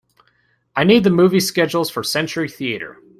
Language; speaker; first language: English; native; English